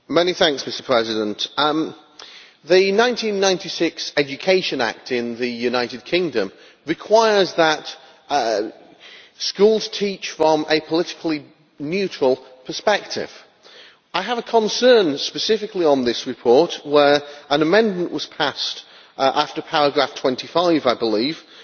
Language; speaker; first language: English; native; English